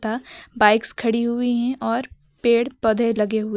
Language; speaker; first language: Hindi; native; Hindi